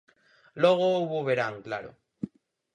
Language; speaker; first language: Galician; native; Galician